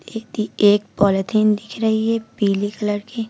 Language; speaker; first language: Hindi; native; Hindi